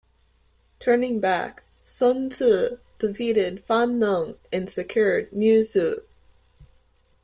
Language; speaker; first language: English; native; English